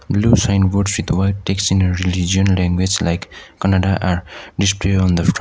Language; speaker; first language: English; non-native, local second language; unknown